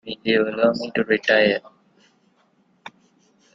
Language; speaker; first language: English; non-native, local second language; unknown